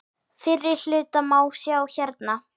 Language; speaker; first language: Icelandic; native; Icelandic